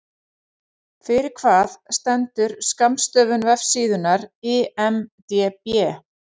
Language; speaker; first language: Icelandic; native; Icelandic